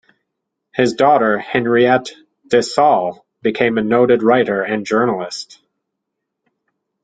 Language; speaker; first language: English; native; English